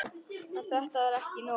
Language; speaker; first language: Icelandic; native; Icelandic